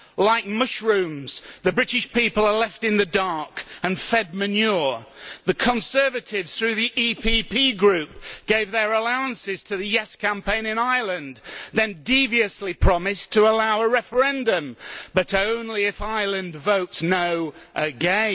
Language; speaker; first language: English; native; English